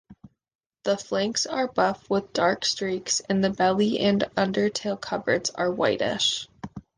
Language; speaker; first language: English; native; English